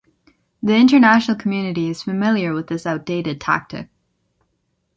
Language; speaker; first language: English; native; English